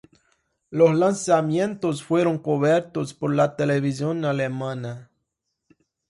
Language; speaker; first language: Spanish; non-native, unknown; Portuguese